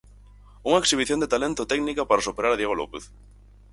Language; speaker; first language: Galician; native; Galician